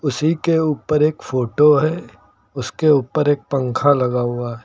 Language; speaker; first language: Hindi; native; Hindi